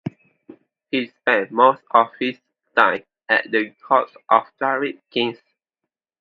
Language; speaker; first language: English; non-native, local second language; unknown